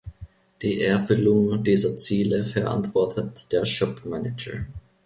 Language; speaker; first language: German; non-native, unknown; Finnish